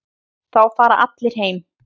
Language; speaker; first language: Icelandic; native; Icelandic